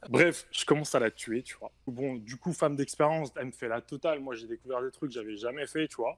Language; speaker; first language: French; native; French